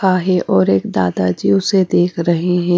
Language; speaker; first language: Hindi; non-native, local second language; Punjabi